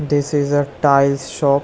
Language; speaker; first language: English; non-native, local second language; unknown